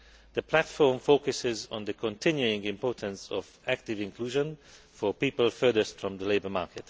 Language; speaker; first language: English; non-native, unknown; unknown